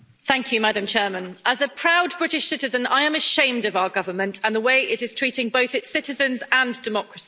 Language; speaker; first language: English; native; English